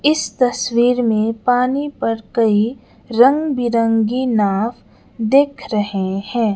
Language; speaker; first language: Hindi; non-native, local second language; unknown